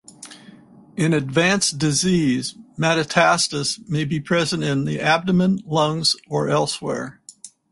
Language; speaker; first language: English; native; English